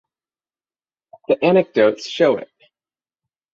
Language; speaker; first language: English; native; English